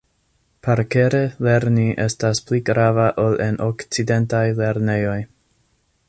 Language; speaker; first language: Esperanto; non-native, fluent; English